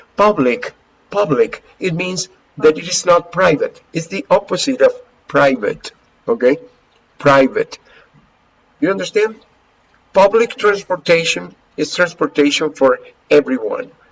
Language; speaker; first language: English; non-native, fluent; Spanish